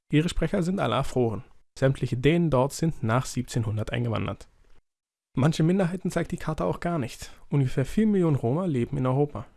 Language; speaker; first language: German; native; German